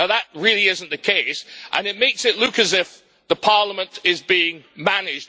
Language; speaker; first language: English; native; English